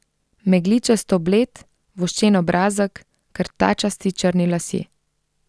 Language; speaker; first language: Slovenian; native; Slovenian